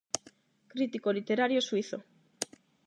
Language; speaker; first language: Galician; non-native, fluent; Spanish